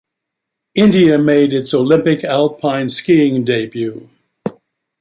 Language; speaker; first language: English; native; English